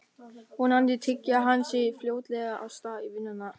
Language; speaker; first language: Icelandic; non-native, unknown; German